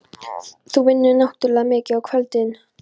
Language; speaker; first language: Icelandic; non-native, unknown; Polish